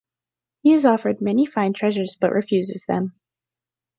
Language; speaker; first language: English; native; English